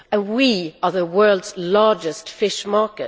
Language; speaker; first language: English; non-native, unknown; Swedish